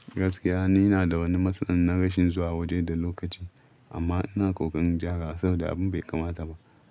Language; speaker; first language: Hausa; non-native, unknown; Yoruba